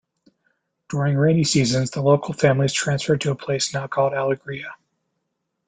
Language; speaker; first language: English; native; English